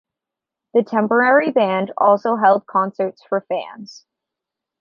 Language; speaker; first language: English; native; English